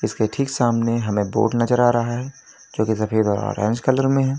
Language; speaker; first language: Hindi; native; Hindi